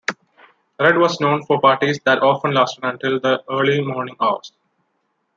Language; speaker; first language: English; non-native, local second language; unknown